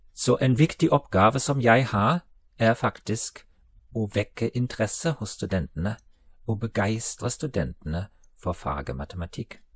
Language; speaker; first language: Norwegian; non-native, related language; German